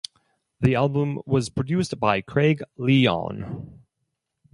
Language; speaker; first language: English; non-native, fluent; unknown